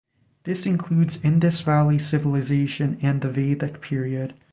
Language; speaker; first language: English; native; English